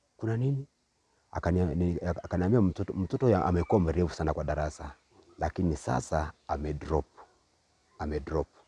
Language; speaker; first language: Swahili; non-native, local second language; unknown